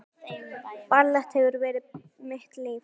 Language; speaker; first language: Icelandic; native; Icelandic